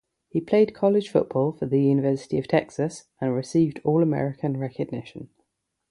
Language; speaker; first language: English; native; English